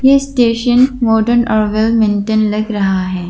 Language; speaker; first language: Hindi; non-native, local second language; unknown